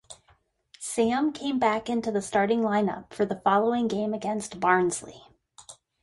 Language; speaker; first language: English; native; English